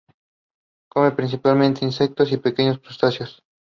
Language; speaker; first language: English; non-native, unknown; Spanish